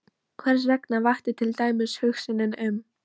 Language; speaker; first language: Icelandic; non-native, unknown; Polish